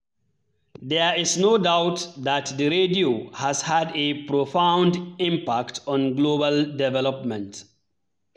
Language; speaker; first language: English; non-native, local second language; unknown